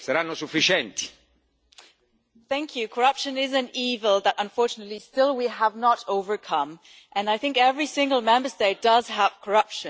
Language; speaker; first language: English; non-native, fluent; German